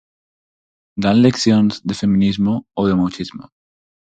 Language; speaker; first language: Galician; non-native, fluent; Spanish